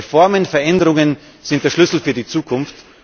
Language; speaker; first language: German; native; German